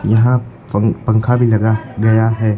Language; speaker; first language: Hindi; native; Hindi